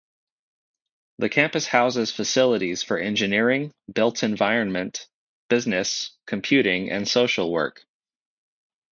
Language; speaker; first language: English; native; English